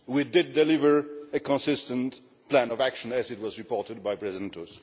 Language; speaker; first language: English; non-native, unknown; Polish